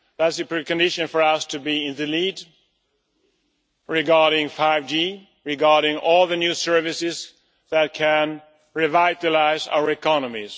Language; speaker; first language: English; non-native, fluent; Swedish